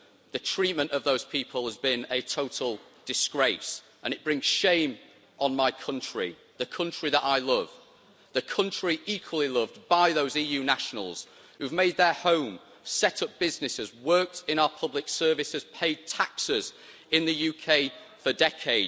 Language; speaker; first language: English; native; English